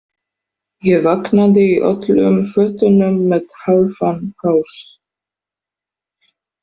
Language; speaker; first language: Icelandic; non-native, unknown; Polish